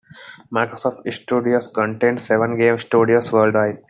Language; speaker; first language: English; non-native, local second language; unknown